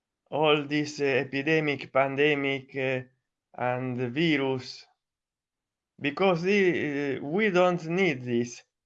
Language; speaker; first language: English; non-native, learner; Italian